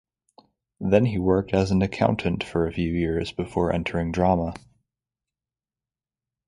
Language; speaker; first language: English; native; English